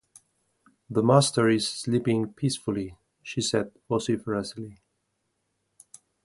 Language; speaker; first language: English; native; English